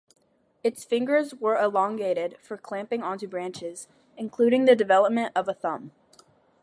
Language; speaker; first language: English; native; English